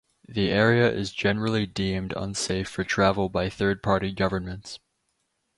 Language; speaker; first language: English; native; English